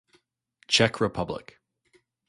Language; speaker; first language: English; native; English